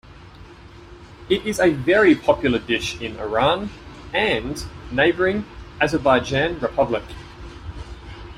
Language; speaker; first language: English; native; English